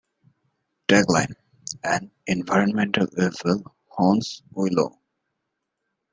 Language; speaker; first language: English; native; English